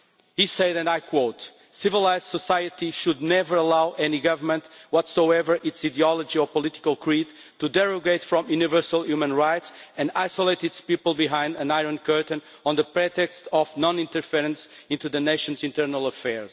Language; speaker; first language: English; non-native, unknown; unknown